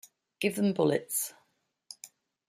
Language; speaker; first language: English; native; English